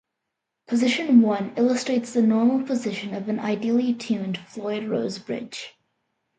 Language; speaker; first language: English; early bilingual, other home language; Malayalam